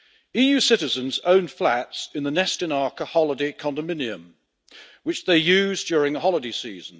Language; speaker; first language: English; native; English